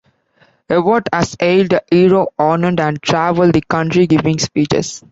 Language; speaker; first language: English; non-native, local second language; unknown